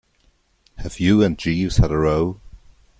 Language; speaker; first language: English; non-native, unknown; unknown